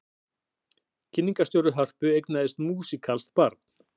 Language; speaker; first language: Icelandic; native; Icelandic